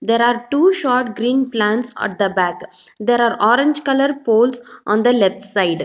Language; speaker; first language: English; non-native, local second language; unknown